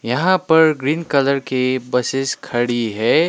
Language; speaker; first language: Hindi; non-native, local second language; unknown